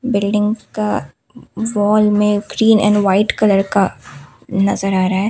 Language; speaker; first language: Hindi; non-native, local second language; Assamese